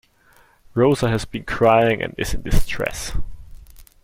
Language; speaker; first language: English; non-native, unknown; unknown